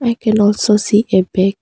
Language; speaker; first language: English; non-native, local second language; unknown